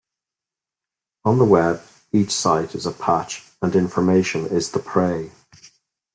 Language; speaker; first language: English; native; English